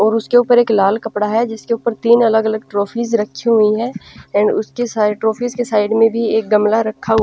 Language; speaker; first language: Hindi; non-native, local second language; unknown